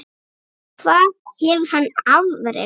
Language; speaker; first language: Icelandic; native; Icelandic